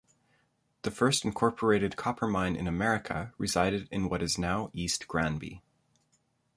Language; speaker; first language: English; native; English